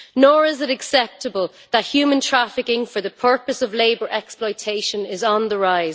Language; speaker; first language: English; native; English